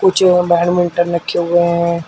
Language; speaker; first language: Hindi; native; Hindi